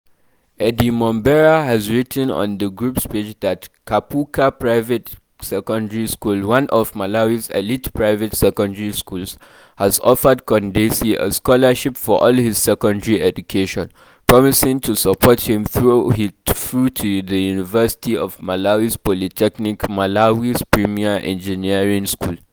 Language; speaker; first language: English; non-native, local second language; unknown